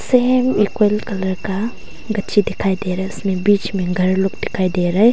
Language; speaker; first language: Hindi; non-native, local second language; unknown